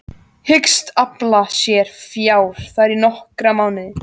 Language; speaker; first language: Icelandic; native; Icelandic